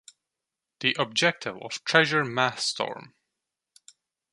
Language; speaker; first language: English; non-native, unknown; Turkish